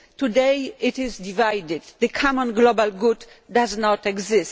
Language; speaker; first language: English; non-native, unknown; Polish